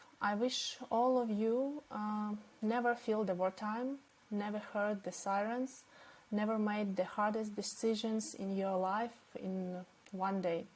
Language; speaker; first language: English; non-native, fluent; Ukrainian